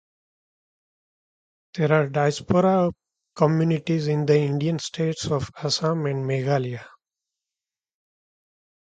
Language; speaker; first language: English; non-native, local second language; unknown